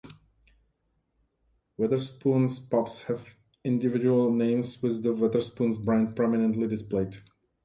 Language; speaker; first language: English; native; English